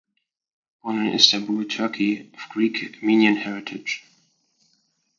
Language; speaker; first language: English; non-native, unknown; German